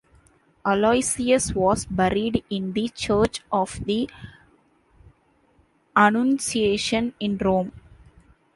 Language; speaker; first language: English; non-native, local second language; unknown